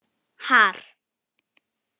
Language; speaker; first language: Icelandic; non-native, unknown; Polish